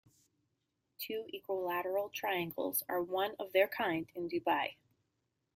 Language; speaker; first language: English; native; English